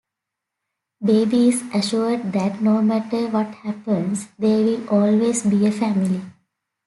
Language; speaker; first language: English; native; English